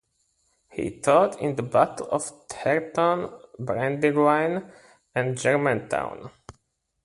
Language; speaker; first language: English; native; English